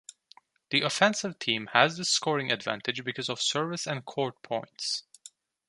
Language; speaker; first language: English; non-native, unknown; Turkish